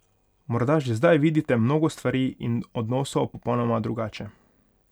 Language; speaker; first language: Slovenian; non-native, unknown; Hungarian